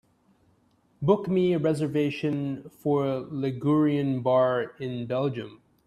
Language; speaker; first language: English; native; English